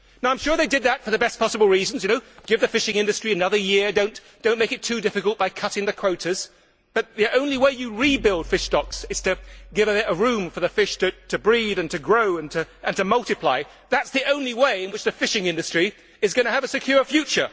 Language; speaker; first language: English; native; English